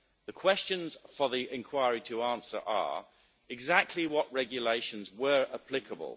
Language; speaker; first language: English; native; English